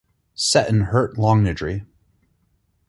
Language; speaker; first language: English; native; English